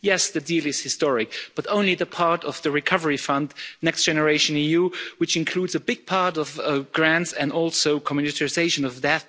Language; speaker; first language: English; non-native, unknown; Luxembourgish